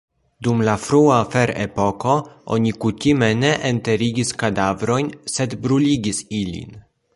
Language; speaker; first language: Esperanto; non-native, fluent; Polish